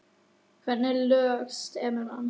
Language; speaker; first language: Icelandic; native; Icelandic